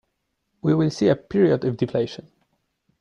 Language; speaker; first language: English; non-native, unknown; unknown